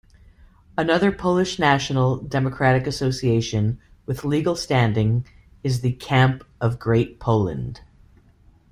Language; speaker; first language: English; native; English